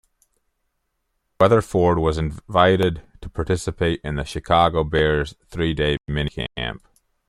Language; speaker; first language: English; native; English